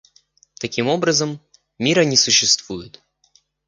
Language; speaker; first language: Russian; native; Russian